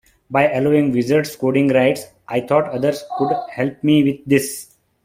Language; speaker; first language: English; non-native, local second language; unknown